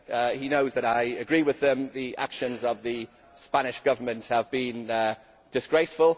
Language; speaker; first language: English; native; English